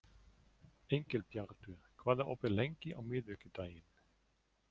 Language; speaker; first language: Icelandic; non-native, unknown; German